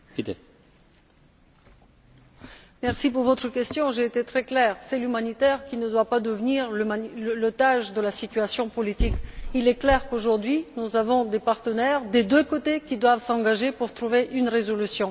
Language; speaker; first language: French; non-native, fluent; Bulgarian